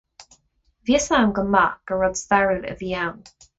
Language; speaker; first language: Irish; non-native, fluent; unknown